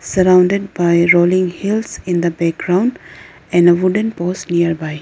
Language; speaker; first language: English; non-native, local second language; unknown